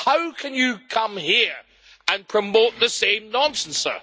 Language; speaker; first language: English; native; English